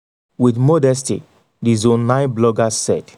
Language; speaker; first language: English; non-native, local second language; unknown